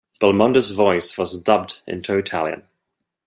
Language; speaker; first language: English; non-native, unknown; Swedish